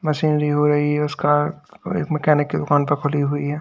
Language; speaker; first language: Hindi; native; Hindi